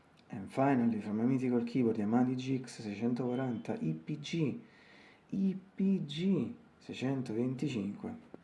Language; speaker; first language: English; non-native, learner; Italian